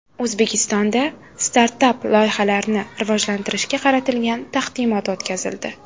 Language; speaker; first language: Uzbek; native; Uzbek